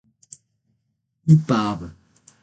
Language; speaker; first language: Portuguese; non-native, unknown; Spanish